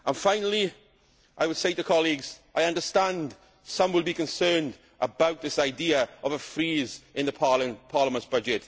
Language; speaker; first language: English; native; English